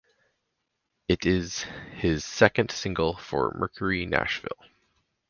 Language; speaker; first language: English; native; English